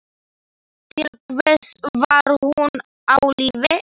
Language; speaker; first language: Icelandic; non-native, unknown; Slovak